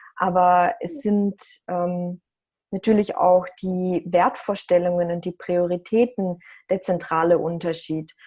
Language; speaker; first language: German; early bilingual, other home language; Russian